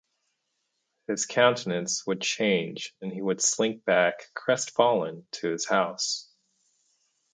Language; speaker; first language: English; native; English